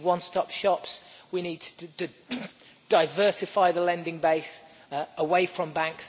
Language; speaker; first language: English; native; English